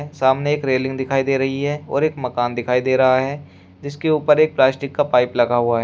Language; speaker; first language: Hindi; native; Hindi